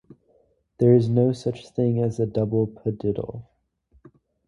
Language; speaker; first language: English; native; English